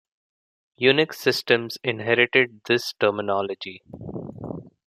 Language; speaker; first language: English; non-native, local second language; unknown